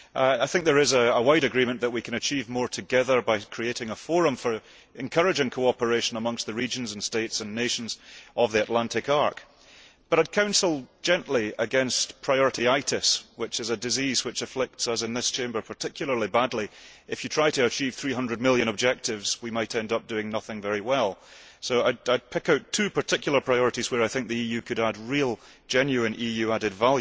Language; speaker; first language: English; early bilingual, heritage; English